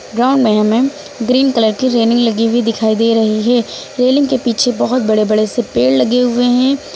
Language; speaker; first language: Hindi; native; Hindi